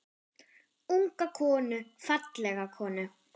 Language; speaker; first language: Icelandic; non-native, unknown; German